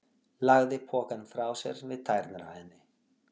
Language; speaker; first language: Icelandic; non-native, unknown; Portuguese